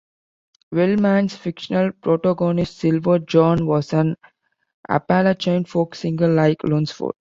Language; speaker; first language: English; non-native, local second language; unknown